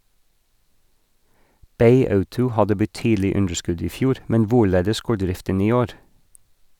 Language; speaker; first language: Norwegian; non-native, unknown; English